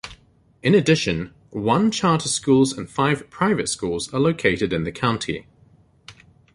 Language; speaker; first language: English; native; English